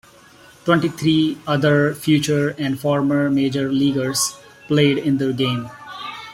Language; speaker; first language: English; non-native, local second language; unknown